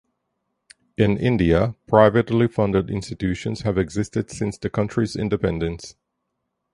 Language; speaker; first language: English; native; English